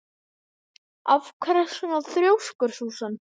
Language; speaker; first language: Icelandic; native; Icelandic